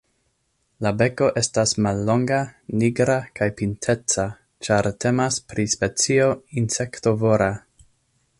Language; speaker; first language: Esperanto; non-native, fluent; English